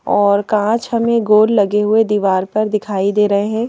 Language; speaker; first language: Hindi; native; Hindi